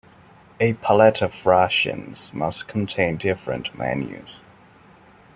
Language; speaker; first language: English; non-native, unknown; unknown